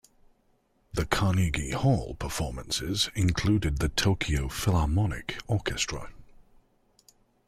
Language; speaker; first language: English; native; English